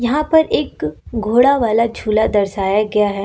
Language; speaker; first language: Hindi; native; Hindi